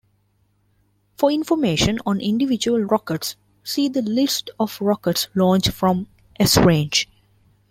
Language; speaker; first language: English; non-native, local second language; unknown